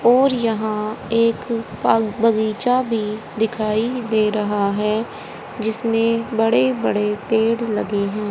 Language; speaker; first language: Hindi; native; Hindi